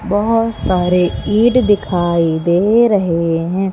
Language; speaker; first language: Hindi; native; Hindi